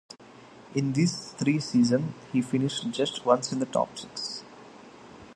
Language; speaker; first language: English; non-native, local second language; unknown